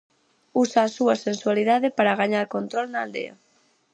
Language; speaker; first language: Galician; native; Galician